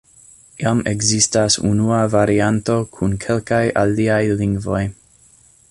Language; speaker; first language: Esperanto; non-native, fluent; English